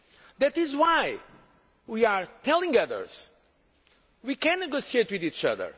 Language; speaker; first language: English; non-native, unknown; Portuguese